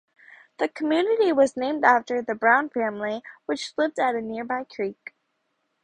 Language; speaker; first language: English; native; English